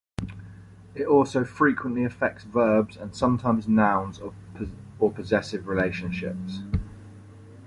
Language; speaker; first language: English; native; English